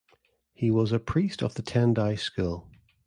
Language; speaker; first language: English; native; English